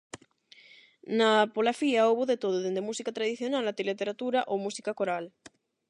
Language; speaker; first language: Galician; non-native, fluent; Spanish